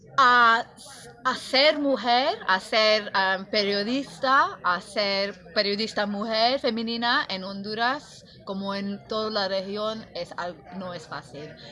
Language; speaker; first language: Spanish; non-native, fluent; English